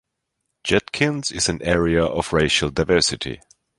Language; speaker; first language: English; non-native, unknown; German